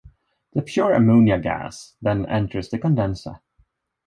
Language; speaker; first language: English; non-native, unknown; Swedish